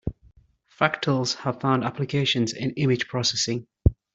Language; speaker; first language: English; native; English